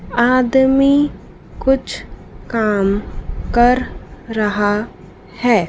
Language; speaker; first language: Hindi; native; Hindi